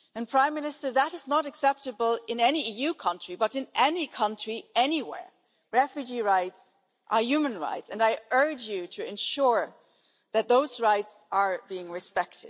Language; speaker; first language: English; non-native, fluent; German